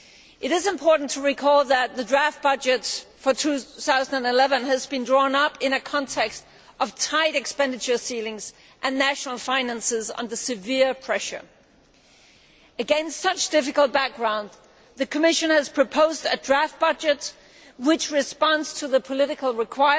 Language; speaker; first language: English; non-native, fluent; Danish